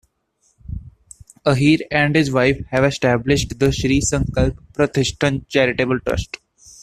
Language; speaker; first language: English; non-native, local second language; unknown